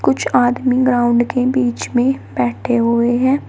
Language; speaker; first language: Hindi; native; Hindi